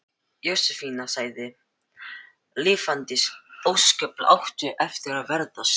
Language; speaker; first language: Icelandic; non-native, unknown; Filipino